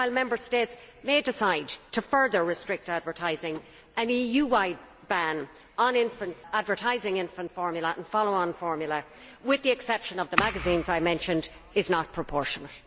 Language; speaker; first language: English; native; English